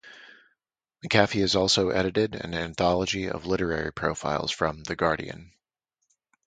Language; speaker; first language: English; native; English